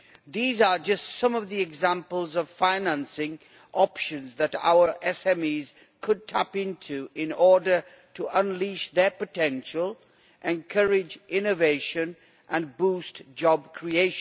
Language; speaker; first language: English; native; English